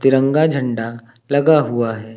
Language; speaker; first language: Hindi; native; Hindi